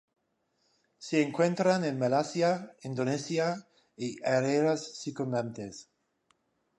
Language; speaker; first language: Spanish; non-native, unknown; English